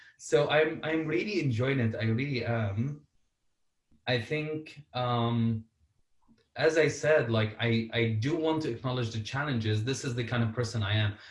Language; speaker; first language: English; non-native, fluent; Arabic